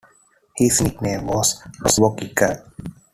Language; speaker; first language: English; non-native, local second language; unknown